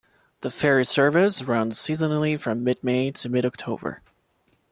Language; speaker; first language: English; non-native, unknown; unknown